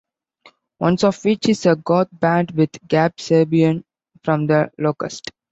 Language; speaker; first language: English; non-native, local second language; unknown